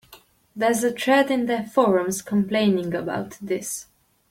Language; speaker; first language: English; native; English